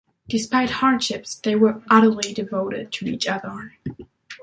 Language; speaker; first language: English; non-native, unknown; German